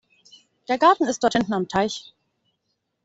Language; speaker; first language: German; native; German